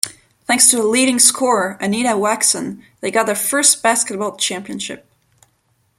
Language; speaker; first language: English; non-native, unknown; French